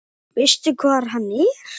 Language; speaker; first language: Icelandic; native; Icelandic